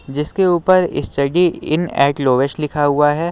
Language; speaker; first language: Hindi; native; Hindi